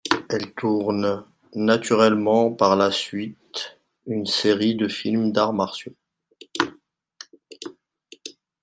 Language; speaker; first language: French; non-native, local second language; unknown